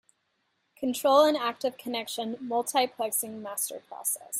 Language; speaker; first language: English; native; English